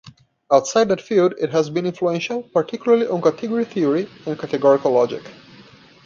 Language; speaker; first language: English; non-native, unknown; Portuguese